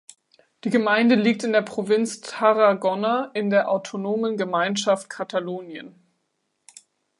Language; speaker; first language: German; native; German